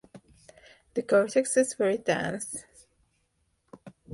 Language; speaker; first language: English; non-native, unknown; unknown